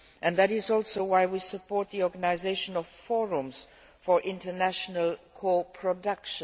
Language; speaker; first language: English; non-native, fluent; Luxembourgish